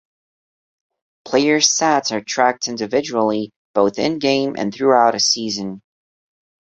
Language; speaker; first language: English; non-native, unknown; Portuguese